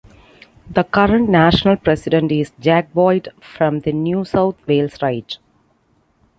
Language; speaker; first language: English; non-native, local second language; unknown